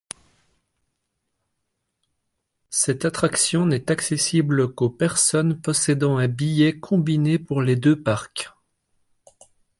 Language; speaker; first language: French; native; French